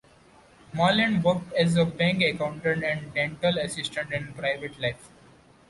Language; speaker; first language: English; non-native, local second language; Marathi